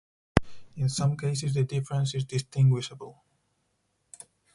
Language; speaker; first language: English; non-native, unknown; Spanish